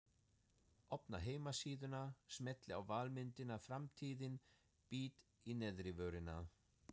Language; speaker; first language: Icelandic; non-native, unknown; German